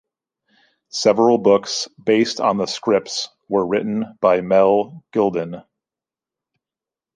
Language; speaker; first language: English; native; English